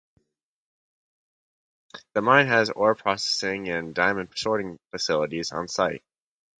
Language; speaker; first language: English; native; English